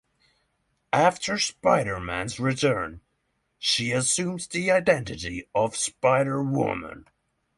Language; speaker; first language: English; non-native, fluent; Norwegian